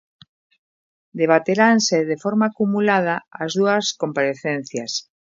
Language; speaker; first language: Galician; native; Galician